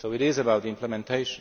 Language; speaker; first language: English; non-native, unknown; Slovak